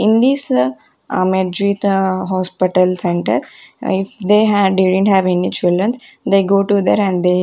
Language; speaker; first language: English; non-native, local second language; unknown